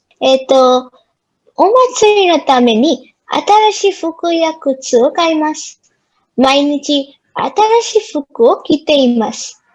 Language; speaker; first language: Japanese; non-native, learner; Bangla